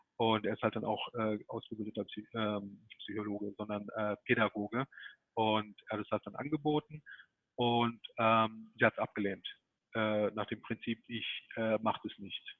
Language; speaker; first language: German; early bilingual, other home language; Turkish